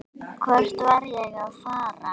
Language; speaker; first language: Icelandic; native; Icelandic